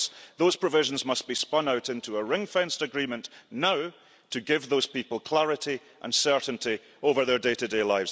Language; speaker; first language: English; early bilingual, heritage; English